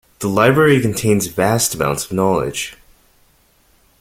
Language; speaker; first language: English; native; English